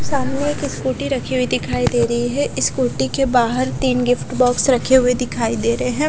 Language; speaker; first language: Hindi; non-native, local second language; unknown